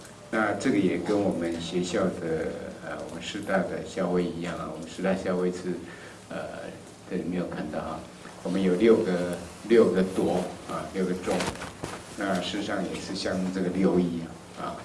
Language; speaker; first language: Chinese; native; Chinese